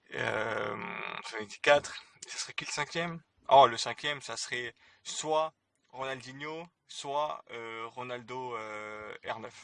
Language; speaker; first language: French; early bilingual, other home language; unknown